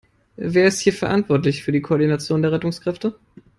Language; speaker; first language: English; non-native, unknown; German